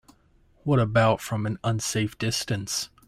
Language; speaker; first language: English; native; English